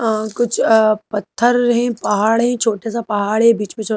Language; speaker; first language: Hindi; native; Hindi